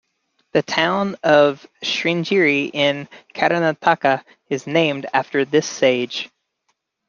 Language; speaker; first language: English; native; English